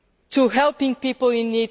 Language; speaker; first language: English; non-native, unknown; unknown